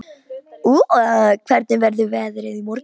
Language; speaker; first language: Icelandic; non-native, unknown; Polish